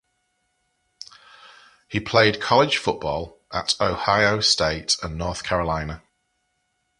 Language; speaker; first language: English; native; English